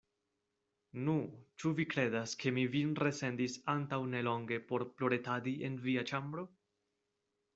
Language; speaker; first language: Esperanto; non-native, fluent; Spanish